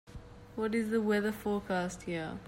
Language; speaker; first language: English; native; English